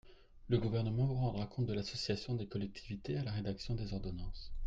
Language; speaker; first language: French; native; French